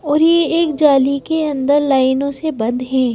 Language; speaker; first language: Hindi; native; Hindi